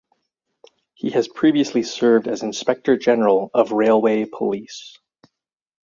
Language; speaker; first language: English; native; English